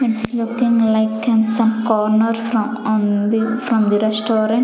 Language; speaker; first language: English; non-native, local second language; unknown